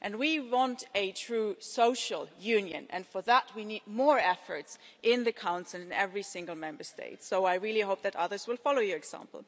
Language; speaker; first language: English; non-native, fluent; German